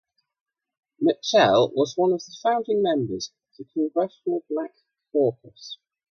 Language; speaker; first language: English; native; English